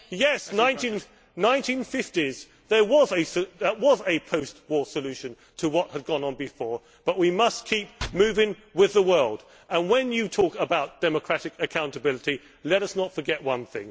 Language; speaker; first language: English; native; English